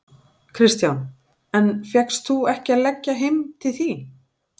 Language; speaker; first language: Icelandic; native; Icelandic